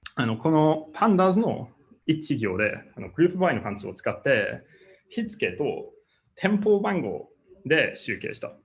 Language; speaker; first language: Japanese; non-native, fluent; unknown